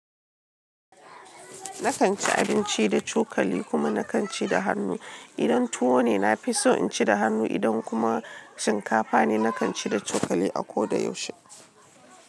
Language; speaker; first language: Hausa; non-native, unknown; Yoruba